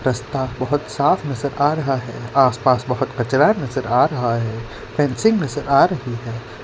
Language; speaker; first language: Hindi; non-native, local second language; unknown